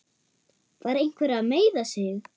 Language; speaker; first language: Icelandic; non-native, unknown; German